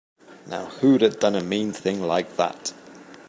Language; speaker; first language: English; native; English